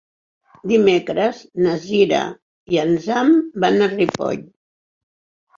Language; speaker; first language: Catalan; non-native, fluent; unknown